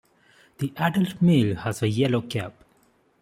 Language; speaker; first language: English; non-native, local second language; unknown